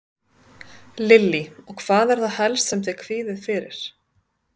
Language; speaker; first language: Icelandic; native; Icelandic